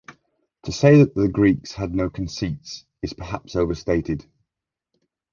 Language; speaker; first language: English; native; English